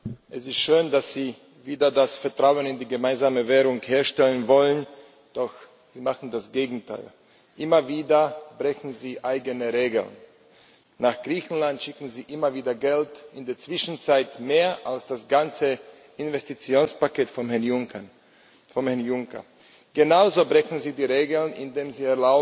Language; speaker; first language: German; non-native, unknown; Slovak